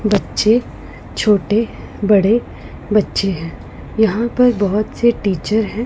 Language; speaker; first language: Hindi; non-native, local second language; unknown